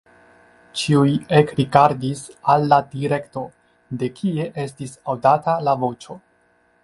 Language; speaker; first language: Esperanto; non-native, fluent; Chinese